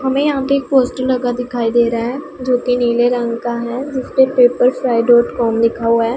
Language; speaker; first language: Hindi; non-native, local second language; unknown